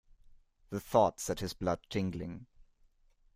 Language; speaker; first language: English; non-native, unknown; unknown